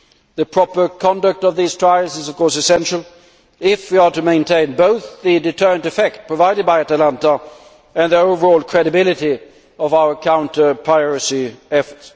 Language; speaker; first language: English; non-native, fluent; Swedish